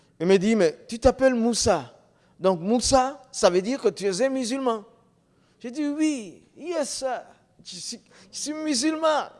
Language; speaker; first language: French; non-native, local second language; Dyula